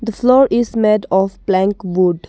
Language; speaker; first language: English; non-native, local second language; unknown